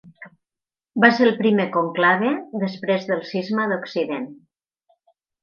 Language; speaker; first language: Catalan; native; Catalan